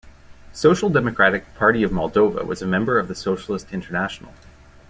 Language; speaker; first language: English; native; English